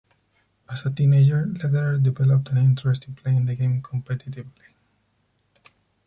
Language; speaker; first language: English; non-native, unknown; Spanish